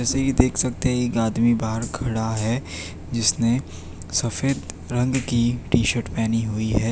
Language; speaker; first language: Hindi; non-native, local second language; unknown